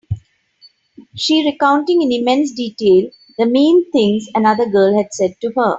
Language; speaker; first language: English; non-native, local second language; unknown